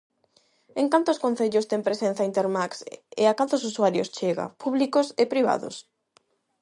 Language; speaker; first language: Galician; non-native, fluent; Spanish